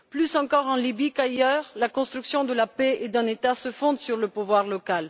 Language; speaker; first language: French; non-native, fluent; Bulgarian